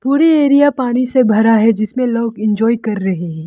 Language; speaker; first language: Hindi; non-native, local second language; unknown